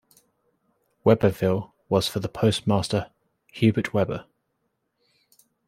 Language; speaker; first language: English; native; English